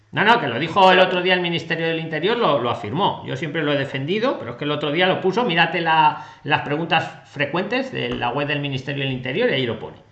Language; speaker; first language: Spanish; native; Spanish